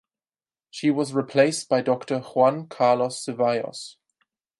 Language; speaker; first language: English; non-native, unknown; German